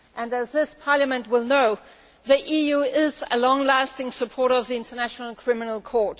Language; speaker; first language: English; non-native, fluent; Danish